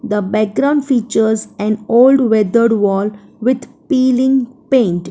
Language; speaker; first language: English; non-native, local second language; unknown